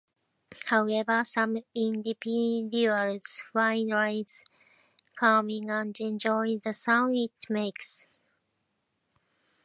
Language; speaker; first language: English; non-native, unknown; Japanese